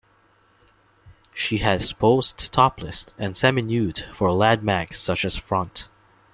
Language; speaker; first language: English; non-native, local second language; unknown